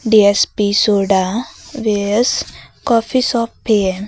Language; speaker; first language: Hindi; native; Hindi